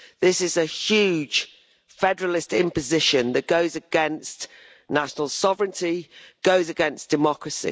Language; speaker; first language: English; native; English